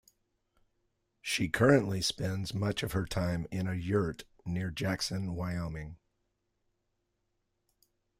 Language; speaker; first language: English; native; English